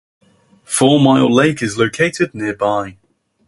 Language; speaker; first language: English; native; English